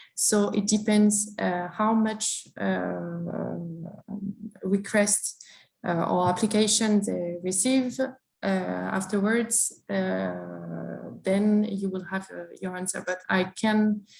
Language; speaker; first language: English; non-native, fluent; French